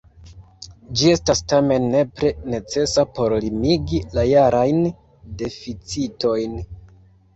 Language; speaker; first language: Esperanto; non-native, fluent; Kinyarwanda